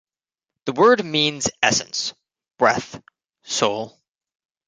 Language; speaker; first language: English; native; English